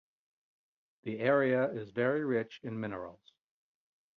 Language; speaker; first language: English; native; English